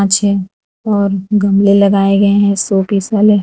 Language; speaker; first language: Hindi; non-native, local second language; Gujarati